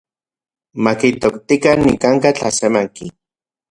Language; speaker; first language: Central Puebla Nahuatl; non-native, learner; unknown